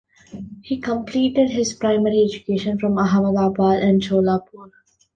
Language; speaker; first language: English; non-native, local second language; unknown